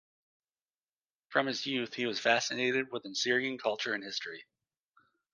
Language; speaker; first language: English; native; English